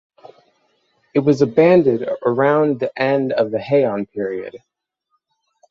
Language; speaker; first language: English; native; English